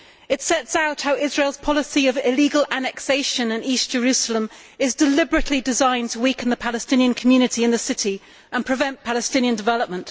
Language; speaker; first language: English; native; English